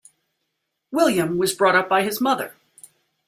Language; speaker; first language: English; native; English